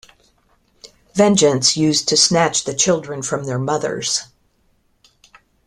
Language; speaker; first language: English; native; English